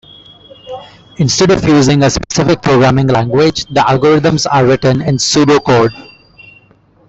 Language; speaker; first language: English; non-native, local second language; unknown